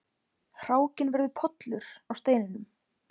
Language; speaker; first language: Icelandic; native; Icelandic